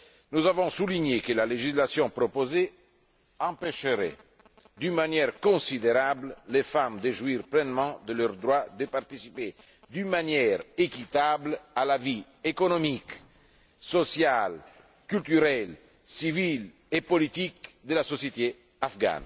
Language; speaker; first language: French; non-native, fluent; Italian